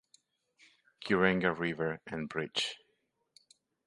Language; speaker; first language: English; native; English